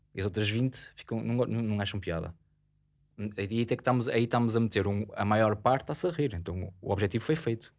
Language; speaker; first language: Portuguese; native; Portuguese